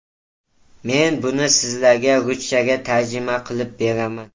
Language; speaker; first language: Uzbek; native; Uzbek